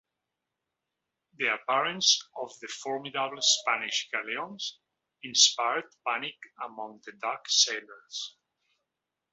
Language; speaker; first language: English; non-native, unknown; Catalan